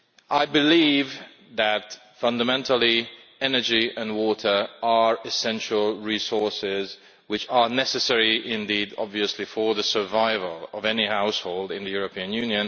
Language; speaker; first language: English; non-native, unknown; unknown